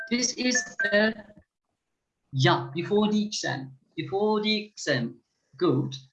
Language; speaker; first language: English; non-native, fluent; Turkish